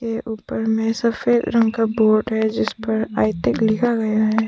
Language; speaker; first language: Hindi; non-native, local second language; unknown